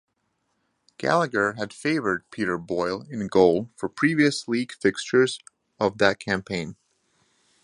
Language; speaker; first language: English; native; English